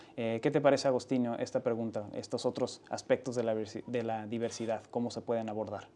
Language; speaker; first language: Spanish; early bilingual, heritage; Spanish